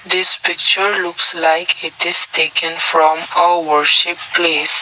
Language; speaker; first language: English; non-native, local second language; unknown